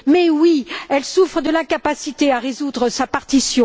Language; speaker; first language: French; native; French